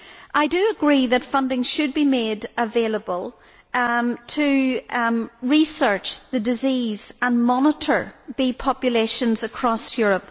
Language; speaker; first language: English; native; English